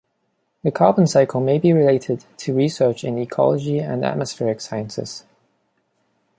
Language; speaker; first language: English; non-native, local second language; Cantonese